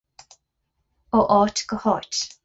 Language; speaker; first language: Irish; non-native, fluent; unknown